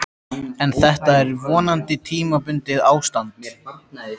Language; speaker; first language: Icelandic; native; Icelandic